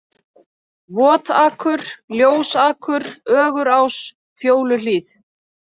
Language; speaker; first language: Icelandic; native; Icelandic